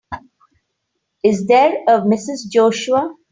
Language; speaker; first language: English; non-native, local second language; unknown